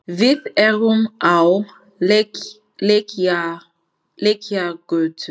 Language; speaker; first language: Icelandic; non-native, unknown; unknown